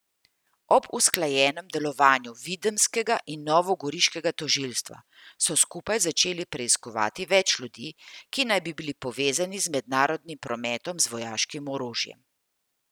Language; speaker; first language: Slovenian; native; Slovenian